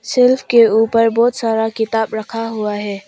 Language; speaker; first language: Hindi; non-native, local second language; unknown